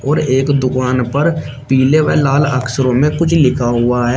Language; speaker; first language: Hindi; native; Hindi